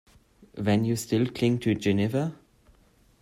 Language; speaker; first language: English; non-native, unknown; German